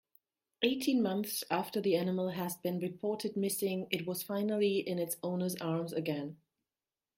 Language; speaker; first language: English; non-native, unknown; German